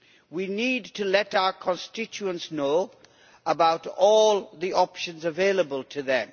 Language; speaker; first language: English; native; English